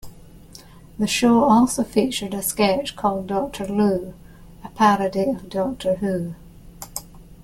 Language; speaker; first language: English; native; English